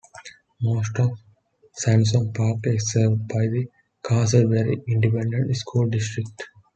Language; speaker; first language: English; non-native, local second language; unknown